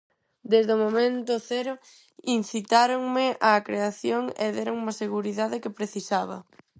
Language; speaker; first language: Galician; non-native, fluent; Spanish